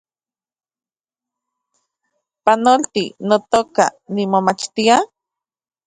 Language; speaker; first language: Central Puebla Nahuatl; native; Central Puebla Nahuatl